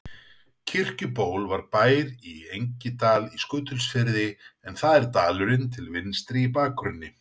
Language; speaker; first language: Icelandic; native; Icelandic